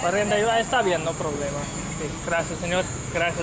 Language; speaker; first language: Spanish; non-native, learner; English